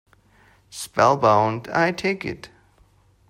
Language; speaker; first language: English; non-native, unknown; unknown